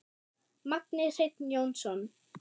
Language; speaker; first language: Icelandic; non-native, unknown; German